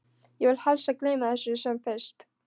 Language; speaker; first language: Icelandic; non-native, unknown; Polish